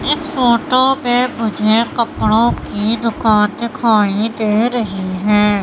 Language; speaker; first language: Hindi; native; Hindi